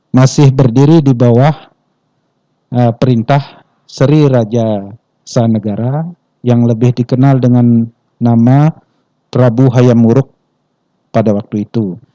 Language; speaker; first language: Indonesian; non-native, local second language; Balinese